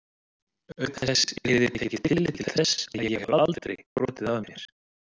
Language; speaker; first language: Icelandic; native; Icelandic